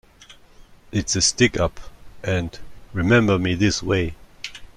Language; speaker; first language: English; non-native, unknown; German